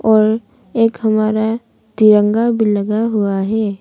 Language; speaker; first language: Hindi; non-native, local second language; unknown